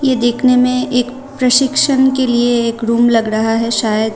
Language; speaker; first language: Hindi; non-native, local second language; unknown